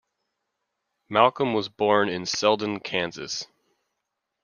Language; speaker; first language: English; native; English